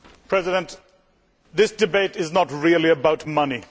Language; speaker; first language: English; non-native, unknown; Swedish